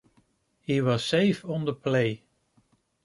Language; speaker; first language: English; non-native, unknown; Dutch